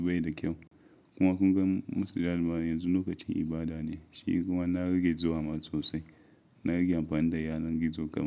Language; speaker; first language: Hausa; non-native, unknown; Yoruba